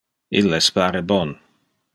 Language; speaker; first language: Interlingua; non-native, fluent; Dutch